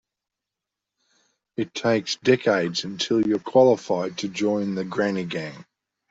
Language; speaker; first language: English; native; English